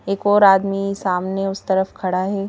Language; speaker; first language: Hindi; native; Hindi